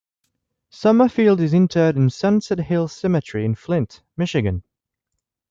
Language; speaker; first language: English; non-native, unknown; French